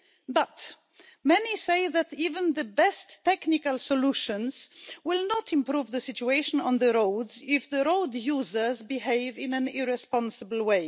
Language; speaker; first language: English; non-native, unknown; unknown